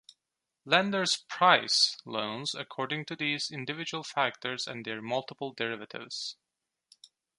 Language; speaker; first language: English; non-native, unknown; Turkish